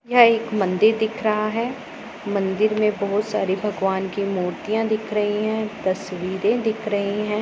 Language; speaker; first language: Hindi; non-native, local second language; Punjabi